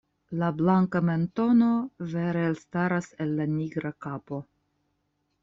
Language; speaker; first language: Esperanto; non-native, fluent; Russian